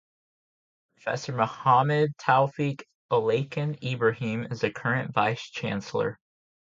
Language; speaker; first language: English; native; English